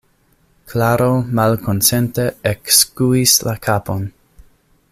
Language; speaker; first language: Esperanto; non-native, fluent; English